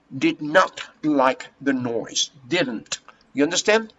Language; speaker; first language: English; non-native, fluent; Spanish